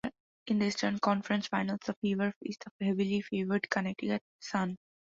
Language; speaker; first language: English; non-native, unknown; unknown